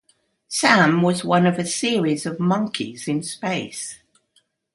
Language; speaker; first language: English; native; English